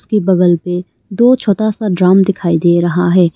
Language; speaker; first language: Hindi; non-native, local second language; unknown